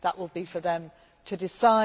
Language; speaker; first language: English; native; English